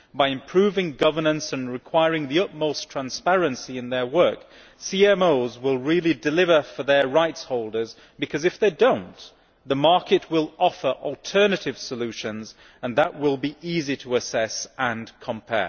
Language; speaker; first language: English; native; English